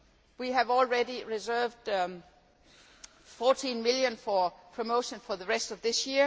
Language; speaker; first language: English; non-native, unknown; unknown